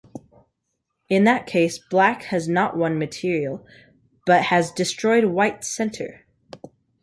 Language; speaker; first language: English; native; English